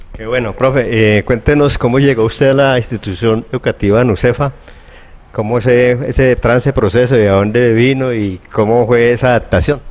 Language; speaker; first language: Spanish; native; Spanish